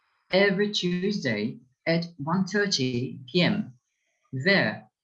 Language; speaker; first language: English; non-native, fluent; Turkish